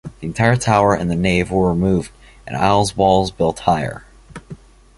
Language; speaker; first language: English; native; English